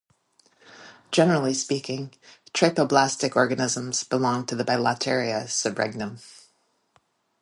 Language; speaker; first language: English; native; English